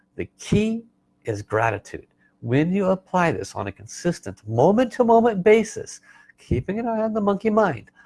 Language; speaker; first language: English; native; English